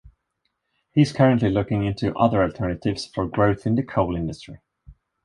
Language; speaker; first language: English; non-native, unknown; Swedish